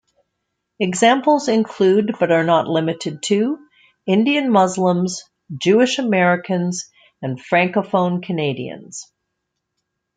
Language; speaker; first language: English; native; English